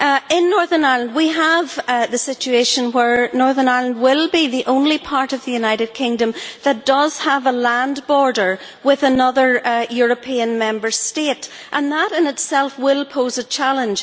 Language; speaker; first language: English; native; English